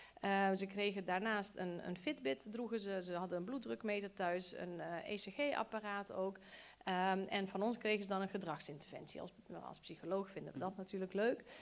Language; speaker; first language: Dutch; early bilingual, other home language; Bosnian